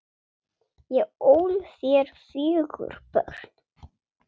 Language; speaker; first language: Icelandic; non-native, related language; Swedish